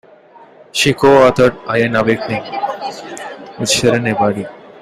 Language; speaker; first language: English; non-native, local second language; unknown